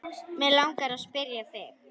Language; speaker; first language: Icelandic; native; Icelandic